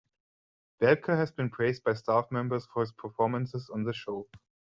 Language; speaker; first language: English; non-native, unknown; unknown